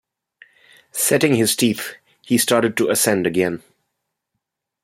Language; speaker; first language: English; non-native, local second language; Bangla